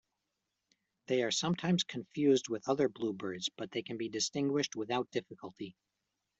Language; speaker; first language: English; native; English